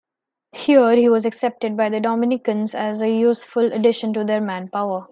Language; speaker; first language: English; non-native, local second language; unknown